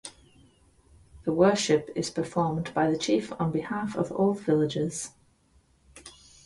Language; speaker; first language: English; native; English